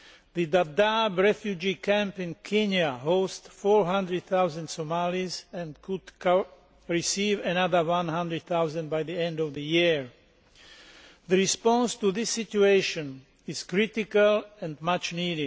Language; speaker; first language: English; non-native, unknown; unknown